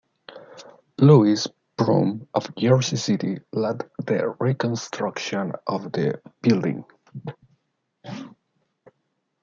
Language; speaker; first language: English; non-native, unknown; Spanish